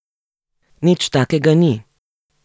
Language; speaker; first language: Slovenian; native; Slovenian